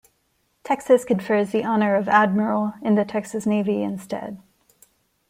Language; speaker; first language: English; non-native, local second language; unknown